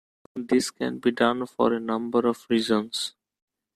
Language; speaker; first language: English; non-native, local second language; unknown